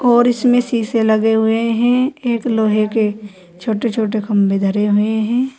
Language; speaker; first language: Hindi; native; Hindi